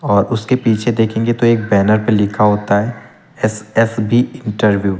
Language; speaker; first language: Hindi; native; Hindi